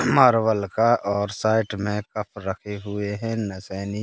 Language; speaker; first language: Hindi; native; Hindi